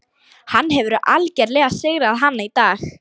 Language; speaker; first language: Icelandic; non-native, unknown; Lithuanian